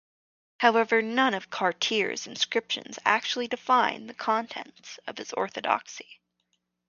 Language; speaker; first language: English; native; English